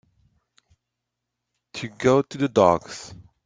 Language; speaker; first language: English; native; English